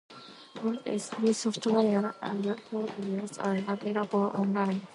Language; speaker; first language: English; non-native, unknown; Japanese